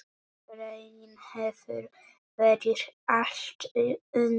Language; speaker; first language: Icelandic; non-native, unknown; Polish